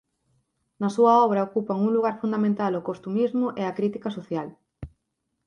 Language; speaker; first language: Galician; native; Galician